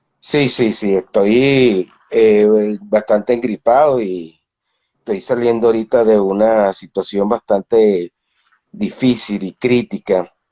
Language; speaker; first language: Spanish; native; Spanish